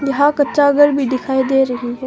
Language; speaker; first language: Hindi; non-native, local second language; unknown